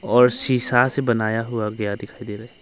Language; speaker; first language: Hindi; non-native, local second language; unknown